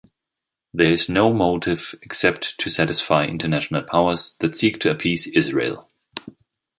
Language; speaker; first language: English; non-native, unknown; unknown